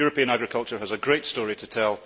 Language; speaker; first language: English; early bilingual, heritage; English